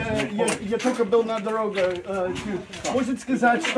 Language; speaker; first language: Russian; non-native, learner; English